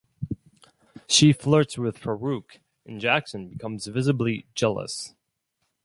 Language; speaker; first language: English; non-native, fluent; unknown